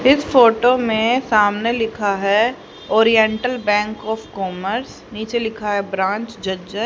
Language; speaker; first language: Hindi; native; Hindi